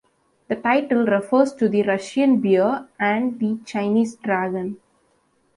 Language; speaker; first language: English; non-native, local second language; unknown